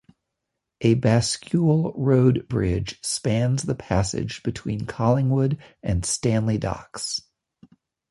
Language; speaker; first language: English; native; English